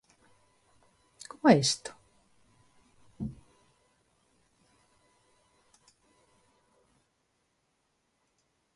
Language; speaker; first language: Galician; non-native, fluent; Spanish